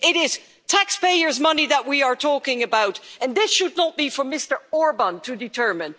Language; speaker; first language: English; non-native, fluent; Dutch